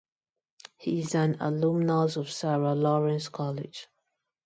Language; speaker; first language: English; non-native, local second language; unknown